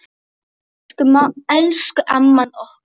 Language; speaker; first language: Icelandic; non-native, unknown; Polish